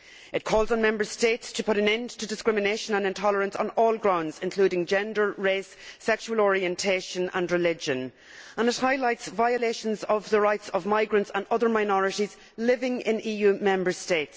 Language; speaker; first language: English; native; English